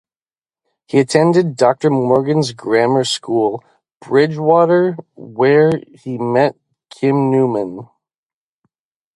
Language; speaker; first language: English; native; English